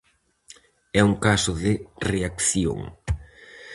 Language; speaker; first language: Galician; native; Galician